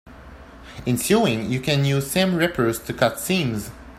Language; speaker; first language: English; native; English